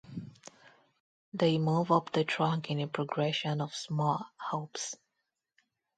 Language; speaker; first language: English; non-native, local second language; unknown